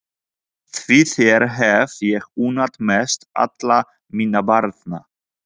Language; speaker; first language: Icelandic; non-native, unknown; Polish